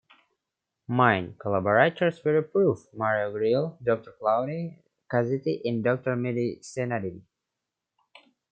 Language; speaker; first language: English; non-native, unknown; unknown